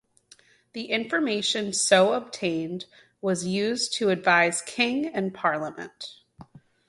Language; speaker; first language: English; native; English